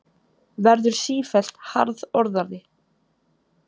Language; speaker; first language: Icelandic; native; Icelandic